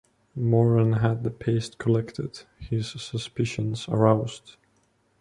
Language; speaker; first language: English; non-native, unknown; Estonian